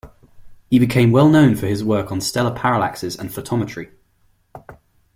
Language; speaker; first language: English; non-native, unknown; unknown